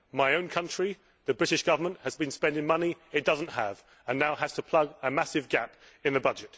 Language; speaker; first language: English; native; English